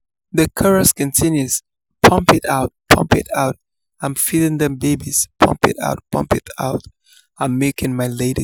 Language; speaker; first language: English; non-native, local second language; Yoruba